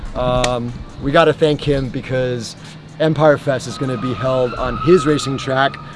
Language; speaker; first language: English; early bilingual, other home language; Chinese